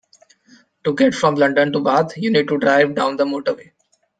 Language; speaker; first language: English; non-native, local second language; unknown